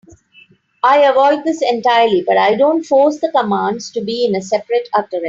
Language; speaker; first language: English; non-native, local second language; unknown